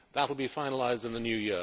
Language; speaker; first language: English; native; English